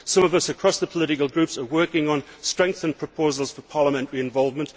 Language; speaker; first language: English; native; English